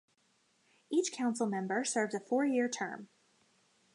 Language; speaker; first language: English; native; English